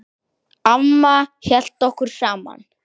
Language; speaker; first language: Icelandic; native; Icelandic